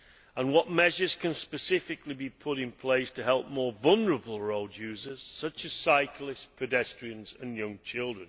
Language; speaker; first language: English; native; English